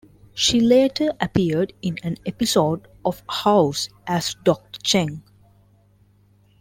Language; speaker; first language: English; non-native, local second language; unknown